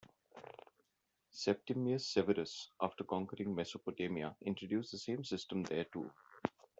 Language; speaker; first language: English; non-native, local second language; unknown